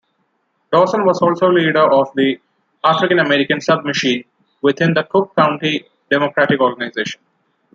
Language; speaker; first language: English; non-native, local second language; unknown